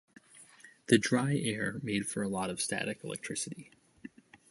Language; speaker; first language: English; native; English